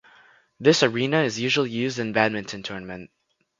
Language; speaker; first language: English; native; English